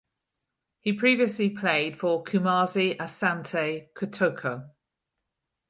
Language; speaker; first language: English; native; English